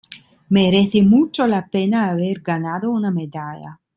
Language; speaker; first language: Spanish; non-native, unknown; Italian